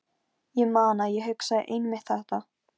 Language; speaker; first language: Icelandic; non-native, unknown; Polish